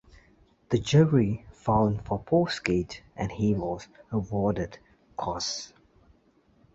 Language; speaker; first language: English; native; English